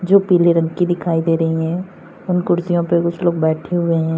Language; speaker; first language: Hindi; native; Hindi